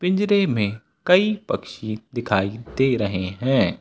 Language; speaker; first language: Hindi; native; Hindi